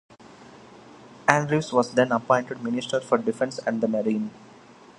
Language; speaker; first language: English; non-native, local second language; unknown